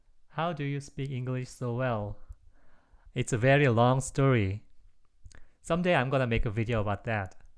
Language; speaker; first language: English; non-native, fluent; Korean